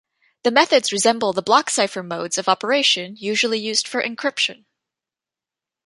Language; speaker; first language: English; native; English